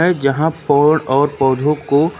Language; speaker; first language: Hindi; native; Hindi